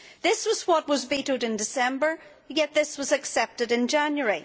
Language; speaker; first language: English; native; English